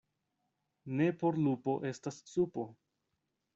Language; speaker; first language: Esperanto; non-native, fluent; Spanish